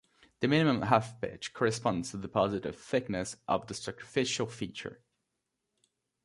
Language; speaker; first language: English; native; English